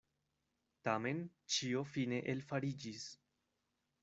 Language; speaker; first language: Esperanto; non-native, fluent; Spanish